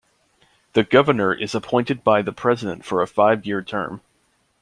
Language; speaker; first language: English; native; English